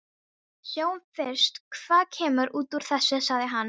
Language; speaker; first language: Icelandic; non-native, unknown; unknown